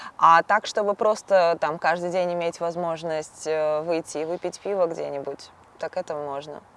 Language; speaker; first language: Russian; native; Russian